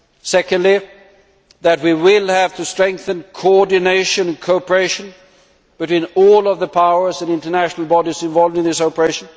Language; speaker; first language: English; non-native, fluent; Swedish